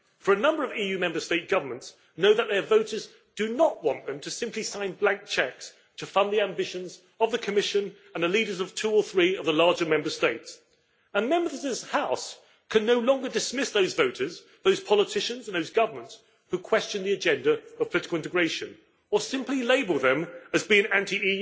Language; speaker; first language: English; native; English